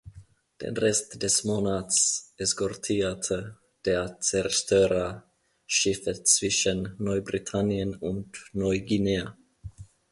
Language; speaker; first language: German; non-native, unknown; Finnish